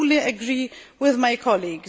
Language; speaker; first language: English; non-native, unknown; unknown